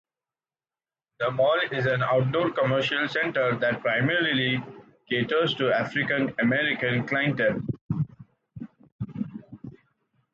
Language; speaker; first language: English; non-native, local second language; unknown